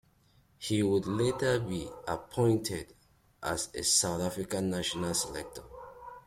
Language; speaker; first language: English; native; English